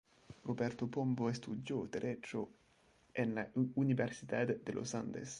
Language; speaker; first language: Spanish; non-native, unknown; French